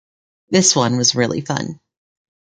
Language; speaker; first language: English; native; English